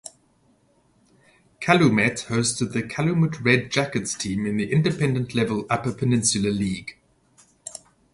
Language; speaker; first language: English; native; English